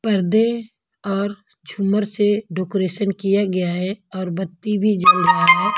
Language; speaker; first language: Hindi; non-native, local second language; Punjabi